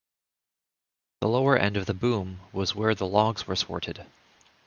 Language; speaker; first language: English; native; English